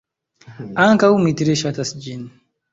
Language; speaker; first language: Esperanto; non-native, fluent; Chinese